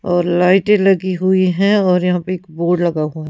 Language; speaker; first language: Hindi; non-native, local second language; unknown